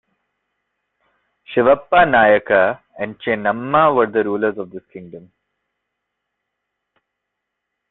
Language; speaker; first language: English; non-native, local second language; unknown